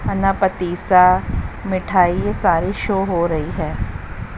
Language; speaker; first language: Hindi; native; Hindi